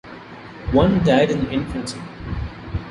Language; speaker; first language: English; non-native, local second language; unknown